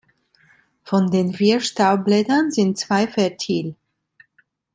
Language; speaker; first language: German; non-native, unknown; Italian